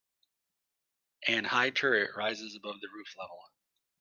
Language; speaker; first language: English; native; English